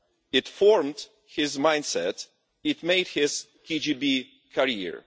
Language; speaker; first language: English; non-native, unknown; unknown